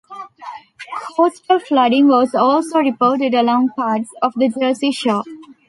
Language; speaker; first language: English; non-native, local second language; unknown